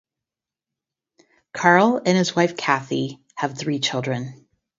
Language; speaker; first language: English; native; English